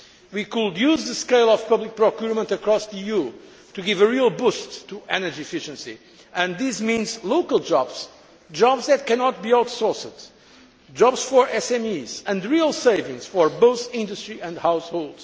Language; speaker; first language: English; non-native, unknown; Portuguese